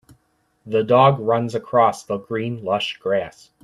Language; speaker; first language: English; native; English